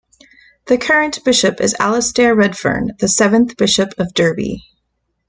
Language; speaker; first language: English; native; English